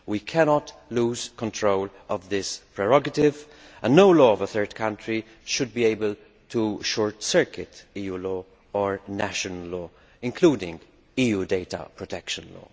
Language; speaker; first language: English; non-native, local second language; Maltese